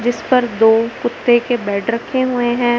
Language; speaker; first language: Hindi; non-native, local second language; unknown